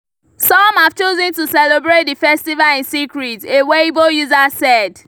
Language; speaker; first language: English; non-native, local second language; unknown